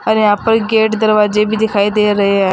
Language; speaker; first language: Hindi; native; Hindi